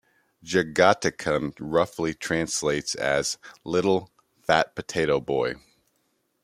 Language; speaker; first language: English; native; English